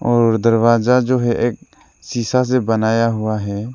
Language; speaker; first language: Hindi; non-native, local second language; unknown